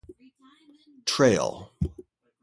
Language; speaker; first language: English; native; English